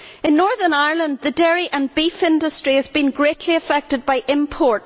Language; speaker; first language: English; native; English